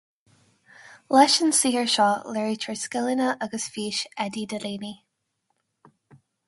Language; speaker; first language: Irish; non-native, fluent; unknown